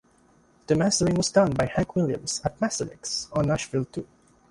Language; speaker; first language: English; non-native, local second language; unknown